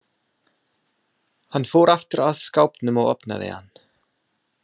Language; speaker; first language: Icelandic; non-native, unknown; English